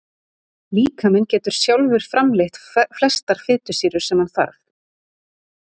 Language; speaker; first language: Icelandic; native; Icelandic